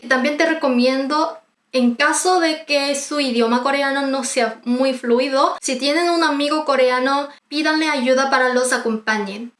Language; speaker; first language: Spanish; non-native, fluent; Korean